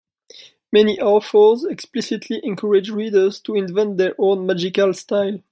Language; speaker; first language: English; non-native, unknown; French